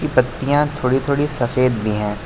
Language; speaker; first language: Hindi; native; Hindi